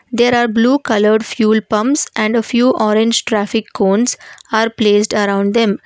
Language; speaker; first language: English; non-native, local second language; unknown